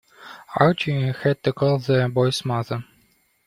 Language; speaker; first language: English; non-native, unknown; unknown